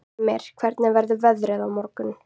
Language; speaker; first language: Icelandic; native; Icelandic